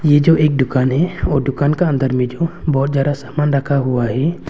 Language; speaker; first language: Hindi; non-native, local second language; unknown